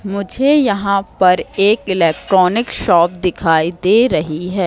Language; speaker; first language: Hindi; native; Hindi